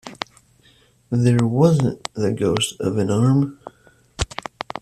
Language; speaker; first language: English; native; English